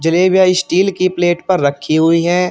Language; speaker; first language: Hindi; native; Hindi